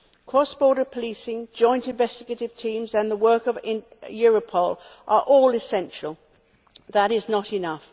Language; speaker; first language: English; native; English